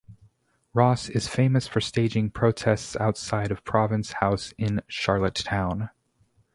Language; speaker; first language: English; native; English